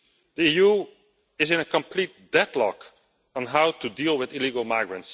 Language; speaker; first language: English; non-native, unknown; Dutch